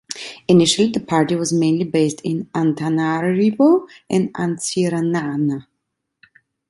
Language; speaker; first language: English; non-native, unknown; Italian